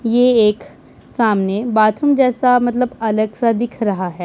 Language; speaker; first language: Hindi; non-native, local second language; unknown